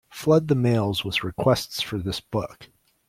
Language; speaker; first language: English; native; English